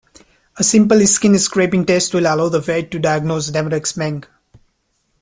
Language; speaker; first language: English; non-native, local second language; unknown